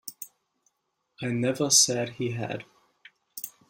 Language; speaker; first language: English; non-native, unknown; German